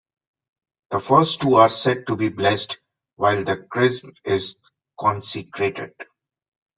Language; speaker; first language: English; non-native, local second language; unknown